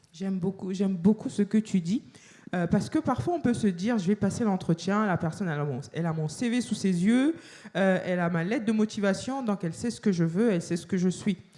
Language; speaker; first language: French; non-native, local second language; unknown